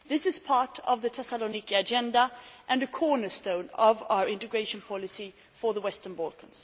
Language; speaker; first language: English; non-native, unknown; Swedish